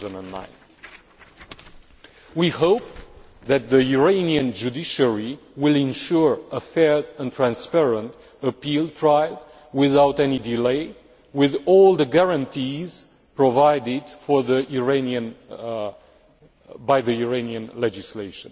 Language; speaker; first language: English; non-native, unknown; Romanian